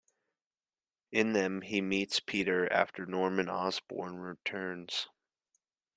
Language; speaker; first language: English; native; English